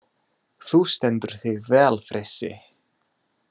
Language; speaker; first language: Icelandic; non-native, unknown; English